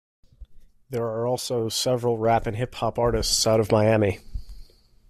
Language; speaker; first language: English; native; English